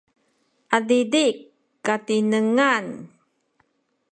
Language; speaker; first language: Sakizaya; non-native, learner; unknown